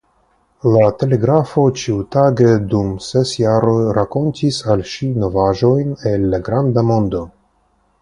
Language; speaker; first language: Esperanto; non-native, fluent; Russian